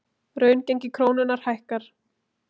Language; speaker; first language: Icelandic; native; Icelandic